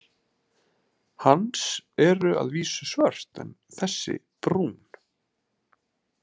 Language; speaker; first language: Icelandic; native; Icelandic